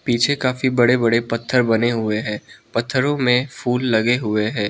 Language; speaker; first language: Hindi; non-native, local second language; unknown